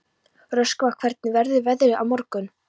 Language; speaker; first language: Icelandic; non-native, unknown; Polish